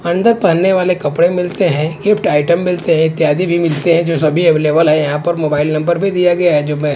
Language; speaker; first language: Hindi; non-native, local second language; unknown